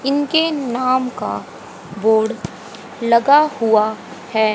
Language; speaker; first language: Hindi; native; Hindi